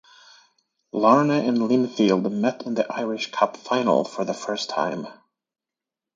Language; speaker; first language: English; native; English